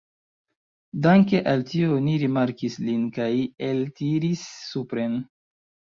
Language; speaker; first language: Esperanto; non-native, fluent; Chinese